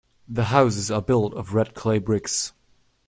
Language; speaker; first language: English; non-native, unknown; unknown